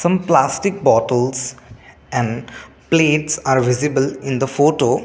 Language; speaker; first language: English; non-native, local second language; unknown